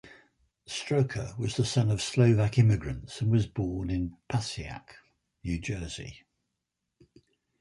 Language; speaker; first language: English; native; English